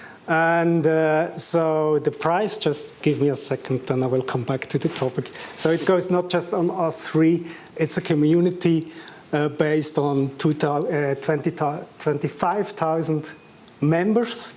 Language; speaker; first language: English; non-native, fluent; German